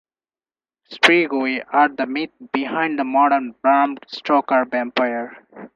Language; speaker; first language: English; non-native, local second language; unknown